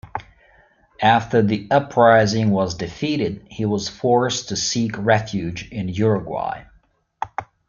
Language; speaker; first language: English; native; English